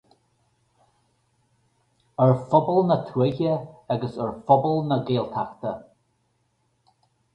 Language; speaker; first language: Irish; native; Irish